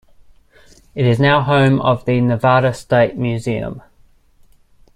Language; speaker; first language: English; native; English